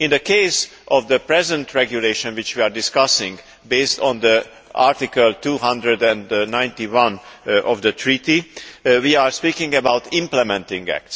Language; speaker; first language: English; non-native, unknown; Hungarian